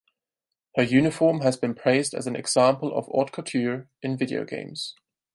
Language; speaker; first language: English; non-native, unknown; German